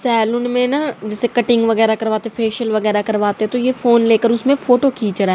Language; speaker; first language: Hindi; native; Hindi